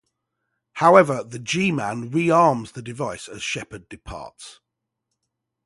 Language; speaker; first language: English; native; English